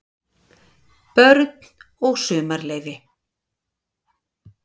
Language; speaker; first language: Icelandic; native; Icelandic